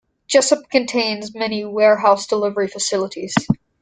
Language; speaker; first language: English; native; English